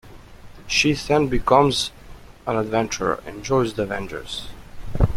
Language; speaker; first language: English; native; English